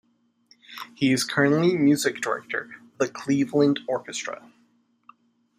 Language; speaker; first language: English; native; English